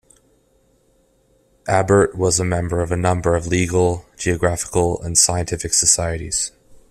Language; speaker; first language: English; native; English